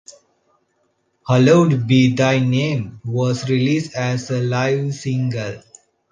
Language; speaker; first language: English; non-native, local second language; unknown